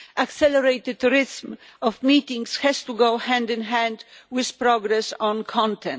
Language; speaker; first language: English; non-native, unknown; Polish